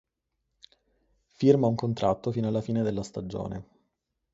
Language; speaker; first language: Italian; native; Italian